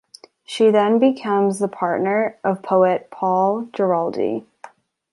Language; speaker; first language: English; native; English